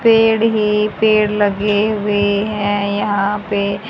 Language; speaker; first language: Hindi; native; Hindi